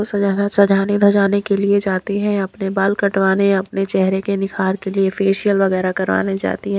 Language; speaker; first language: Hindi; non-native, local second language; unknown